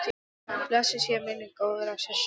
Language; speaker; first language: Icelandic; non-native, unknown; English